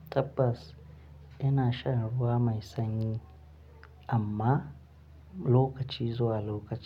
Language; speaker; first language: Hausa; non-native, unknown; Akan